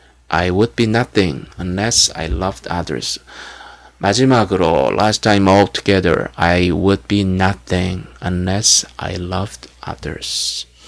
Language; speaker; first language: English; non-native, fluent; Korean